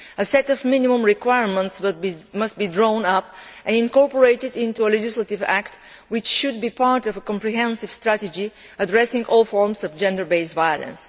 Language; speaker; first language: English; non-native, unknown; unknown